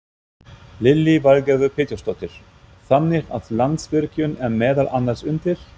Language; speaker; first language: Icelandic; non-native, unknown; German